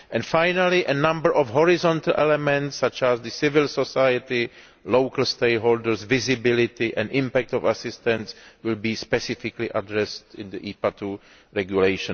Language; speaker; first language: English; non-native, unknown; Greek